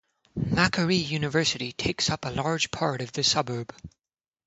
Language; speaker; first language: English; non-native, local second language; Tamil